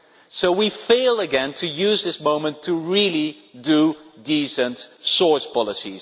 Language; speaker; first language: English; non-native, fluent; Dutch